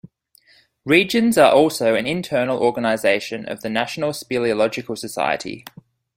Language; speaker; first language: English; native; English